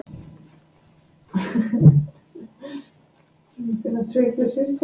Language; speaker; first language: Icelandic; non-native, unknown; English